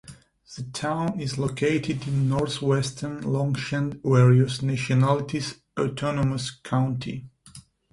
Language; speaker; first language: English; non-native, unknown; Georgian